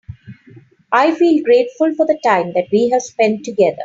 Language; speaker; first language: English; non-native, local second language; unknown